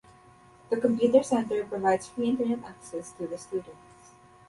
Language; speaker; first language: English; non-native, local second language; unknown